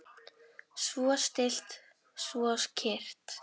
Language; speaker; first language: Icelandic; native; Icelandic